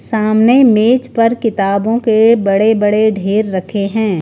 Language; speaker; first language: Hindi; native; Hindi